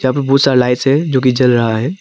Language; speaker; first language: Hindi; non-native, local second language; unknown